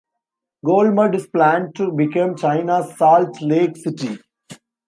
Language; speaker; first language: English; non-native, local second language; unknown